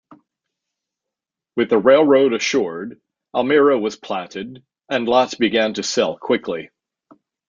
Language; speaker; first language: English; native; English